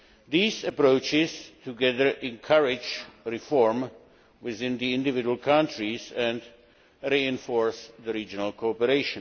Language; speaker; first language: English; non-native, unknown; Czech